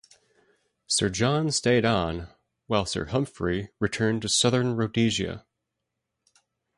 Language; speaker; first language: English; native; English